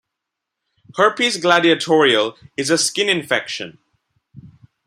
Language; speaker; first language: English; non-native, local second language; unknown